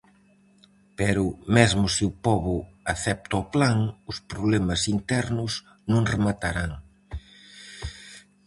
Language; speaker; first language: Galician; native; Galician